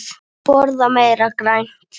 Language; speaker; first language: Icelandic; native; Icelandic